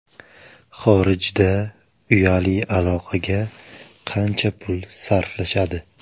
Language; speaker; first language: Uzbek; native; Uzbek